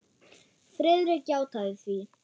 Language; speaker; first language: Icelandic; non-native, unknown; German